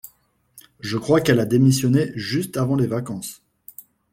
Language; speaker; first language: French; non-native, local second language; Malagasy